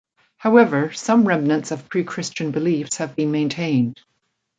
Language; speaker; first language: English; native; English